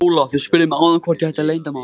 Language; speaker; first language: Icelandic; non-native, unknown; Kurdish